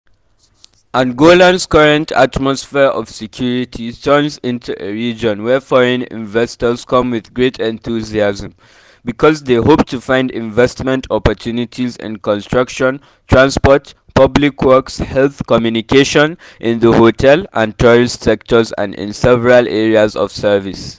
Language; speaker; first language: English; non-native, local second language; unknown